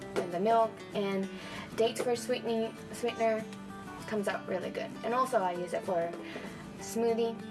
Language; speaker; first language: English; non-native, fluent; Japanese